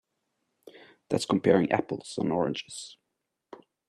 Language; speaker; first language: English; non-native, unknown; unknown